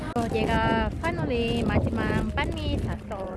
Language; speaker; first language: Korean; non-native, learner; Vietnamese